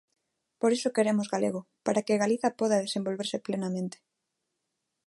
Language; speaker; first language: Galician; non-native, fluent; Spanish